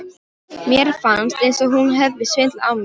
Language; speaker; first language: Icelandic; non-native, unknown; Polish